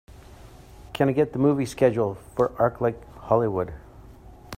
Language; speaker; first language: English; native; English